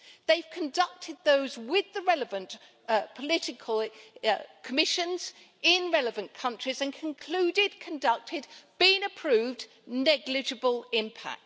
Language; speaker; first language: English; native; English